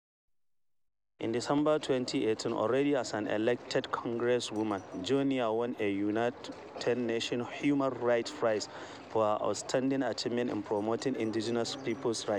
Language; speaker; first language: English; non-native, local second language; Hausa